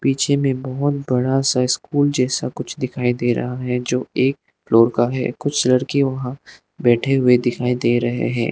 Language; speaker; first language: Hindi; non-native, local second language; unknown